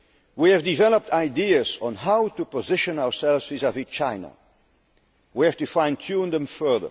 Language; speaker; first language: English; non-native, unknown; Dutch